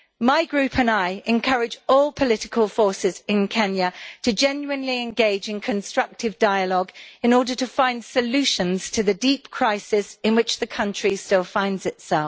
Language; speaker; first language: English; native; English